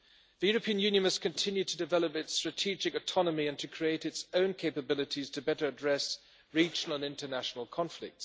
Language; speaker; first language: English; non-native, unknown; German